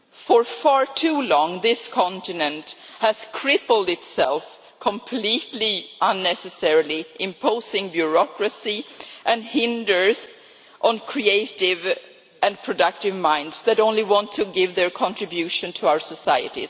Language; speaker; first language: English; non-native, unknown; Swedish